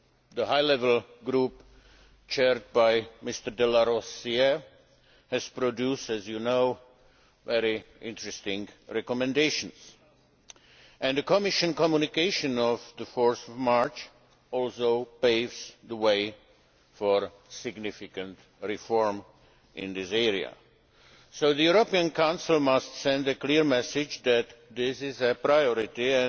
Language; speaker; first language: English; non-native, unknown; Czech